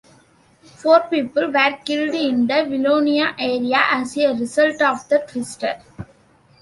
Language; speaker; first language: English; non-native, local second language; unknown